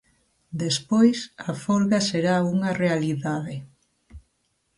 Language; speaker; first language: Galician; native; Galician